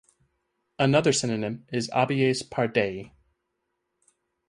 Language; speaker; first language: English; native; English